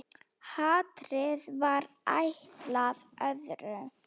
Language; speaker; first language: Icelandic; non-native, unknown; Slovak